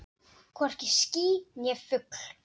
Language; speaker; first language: Icelandic; non-native, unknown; Dutch